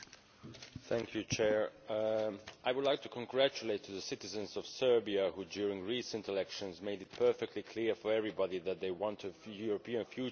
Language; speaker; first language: English; non-native, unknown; Hungarian